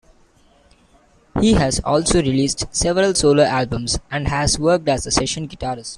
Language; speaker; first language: English; non-native, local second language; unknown